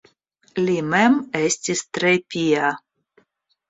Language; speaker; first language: Esperanto; non-native, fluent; Russian